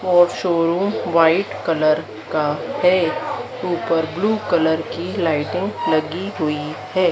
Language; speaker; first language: Hindi; native; Hindi